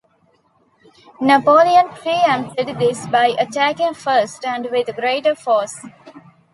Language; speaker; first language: English; non-native, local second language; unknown